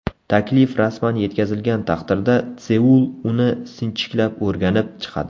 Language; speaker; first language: Uzbek; native; Uzbek